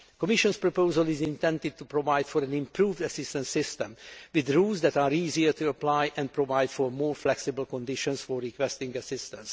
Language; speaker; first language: English; non-native, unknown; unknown